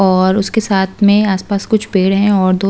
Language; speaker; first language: Hindi; native; Hindi